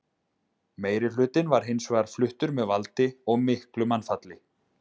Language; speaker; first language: Icelandic; native; Icelandic